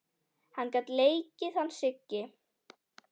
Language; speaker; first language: Icelandic; native; Icelandic